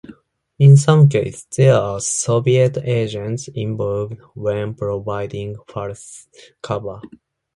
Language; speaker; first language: English; non-native, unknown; Japanese